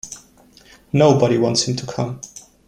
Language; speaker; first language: English; non-native, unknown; German